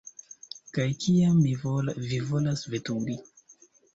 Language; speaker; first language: Esperanto; non-native, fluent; Chinese